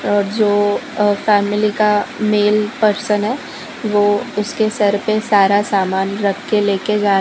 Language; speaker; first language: Hindi; non-native, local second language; Gujarati